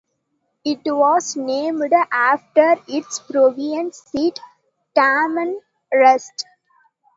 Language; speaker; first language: English; non-native, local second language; Tamil